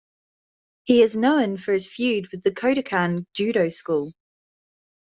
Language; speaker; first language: English; native; English